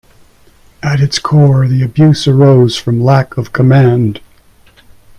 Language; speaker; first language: English; native; English